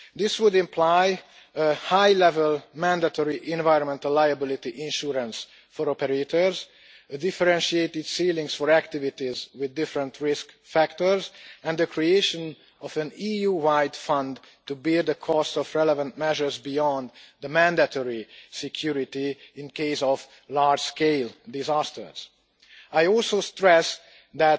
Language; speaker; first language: English; non-native, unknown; Hungarian